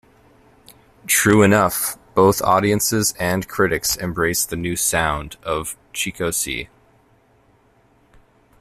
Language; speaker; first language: English; native; English